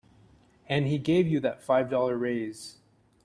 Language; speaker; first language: English; native; English